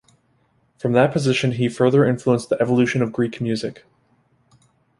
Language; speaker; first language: English; native; English